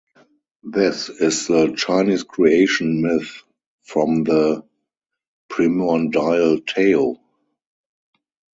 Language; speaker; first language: English; non-native, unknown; German